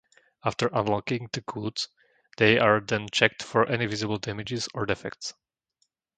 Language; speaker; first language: English; non-native, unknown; Slovak